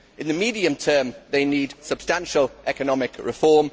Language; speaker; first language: English; native; English